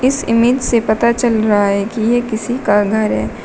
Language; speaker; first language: Hindi; native; Hindi